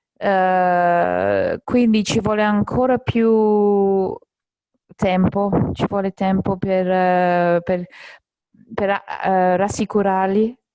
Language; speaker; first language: Italian; non-native, fluent; English